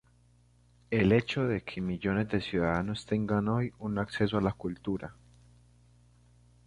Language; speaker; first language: Spanish; native; Spanish